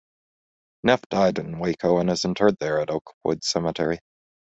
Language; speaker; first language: English; native; English